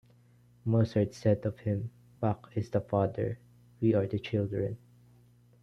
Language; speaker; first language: English; non-native, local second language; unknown